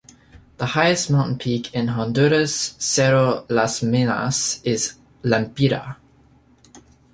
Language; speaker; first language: English; native; English